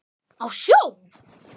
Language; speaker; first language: Icelandic; native; Icelandic